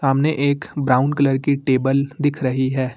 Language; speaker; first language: Hindi; native; Hindi